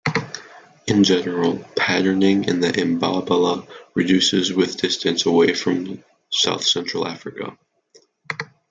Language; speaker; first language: English; native; English